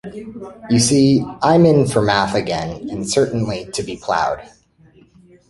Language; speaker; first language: English; native; English